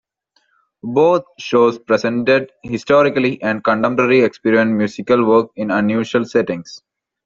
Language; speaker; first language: English; non-native, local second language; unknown